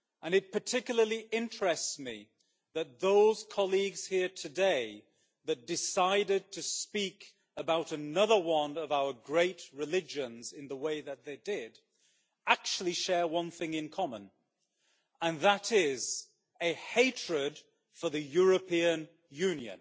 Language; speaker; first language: English; native; English